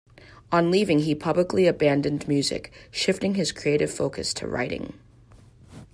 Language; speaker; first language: English; native; English